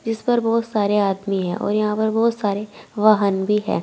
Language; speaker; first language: Hindi; native; Hindi